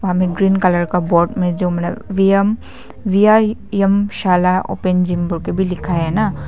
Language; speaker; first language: Hindi; non-native, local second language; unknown